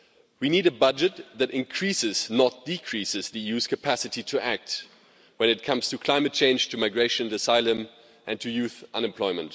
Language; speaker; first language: English; non-native, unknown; German